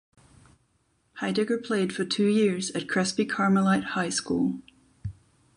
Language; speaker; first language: English; non-native, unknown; German